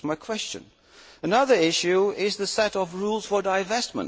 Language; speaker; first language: English; non-native, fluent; Dutch